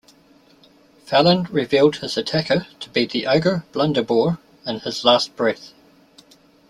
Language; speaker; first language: English; native; English